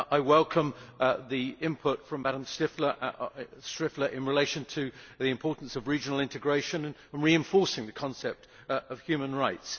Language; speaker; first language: English; native; English